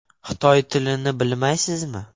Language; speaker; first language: Uzbek; non-native, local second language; Russian